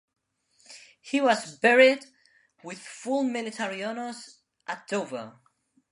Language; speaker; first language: English; non-native, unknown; Spanish